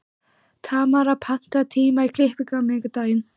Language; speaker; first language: Icelandic; native; Icelandic